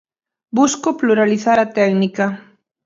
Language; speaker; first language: Galician; native; Galician